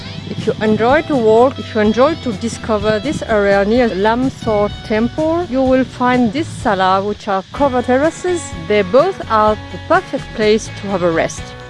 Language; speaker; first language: English; non-native, learner; French